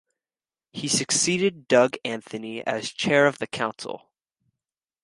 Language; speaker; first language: English; native; English